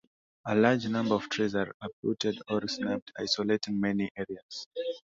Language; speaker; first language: English; non-native, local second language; Swahili